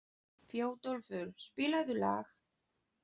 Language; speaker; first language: Icelandic; non-native, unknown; Polish